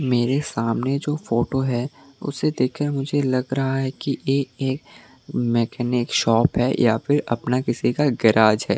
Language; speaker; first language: Hindi; non-native, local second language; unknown